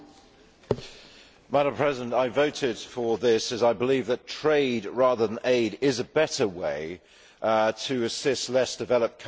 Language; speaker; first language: English; native; English